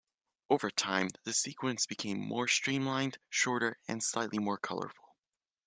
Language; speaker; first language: English; native; English